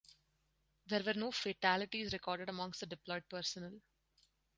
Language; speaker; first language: English; non-native, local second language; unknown